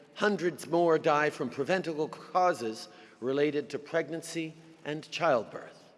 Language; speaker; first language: English; native; English